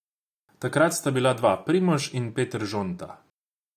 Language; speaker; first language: Slovenian; non-native, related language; Croatian